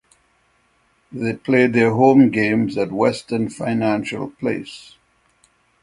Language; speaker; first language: English; native; English